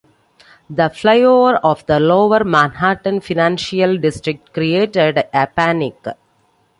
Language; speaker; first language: English; non-native, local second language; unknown